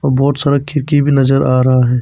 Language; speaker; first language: Hindi; non-native, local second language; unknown